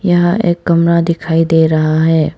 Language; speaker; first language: Hindi; non-native, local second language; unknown